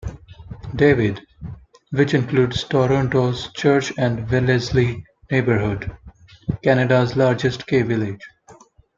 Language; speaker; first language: English; non-native, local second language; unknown